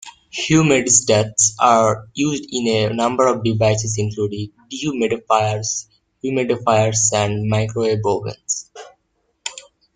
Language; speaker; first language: English; native; English